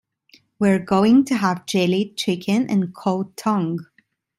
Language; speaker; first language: English; non-native, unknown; Italian